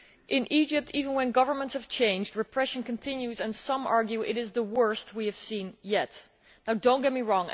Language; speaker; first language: English; non-native, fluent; Dutch